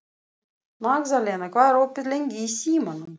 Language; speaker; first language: Icelandic; non-native, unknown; Russian